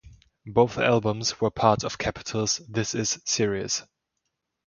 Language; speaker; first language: English; non-native, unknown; German